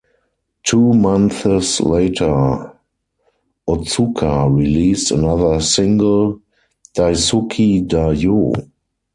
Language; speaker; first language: English; non-native, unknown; German